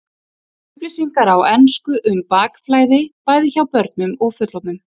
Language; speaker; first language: Icelandic; native; Icelandic